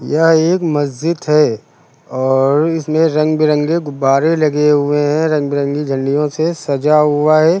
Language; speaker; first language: Hindi; native; Hindi